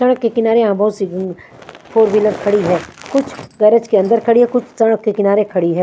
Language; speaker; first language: Hindi; non-native, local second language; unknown